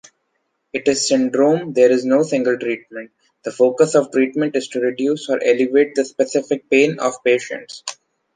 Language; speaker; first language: English; non-native, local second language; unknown